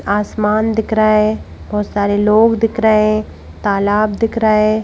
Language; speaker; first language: Hindi; native; Hindi